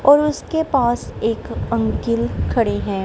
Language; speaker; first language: Hindi; non-native, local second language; Punjabi